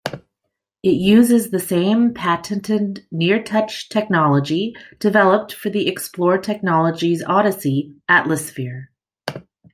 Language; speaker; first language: English; native; English